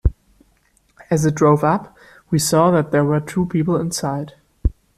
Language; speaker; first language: English; non-native, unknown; German